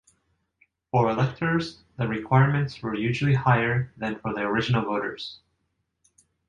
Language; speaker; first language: English; non-native, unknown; Japanese